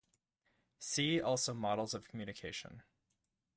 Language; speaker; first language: English; native; English